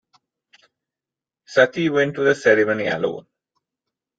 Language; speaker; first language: English; non-native, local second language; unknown